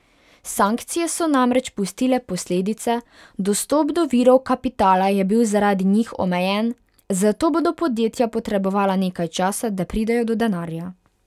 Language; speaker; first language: Slovenian; non-native, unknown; Hungarian